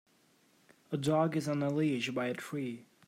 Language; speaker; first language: English; native; English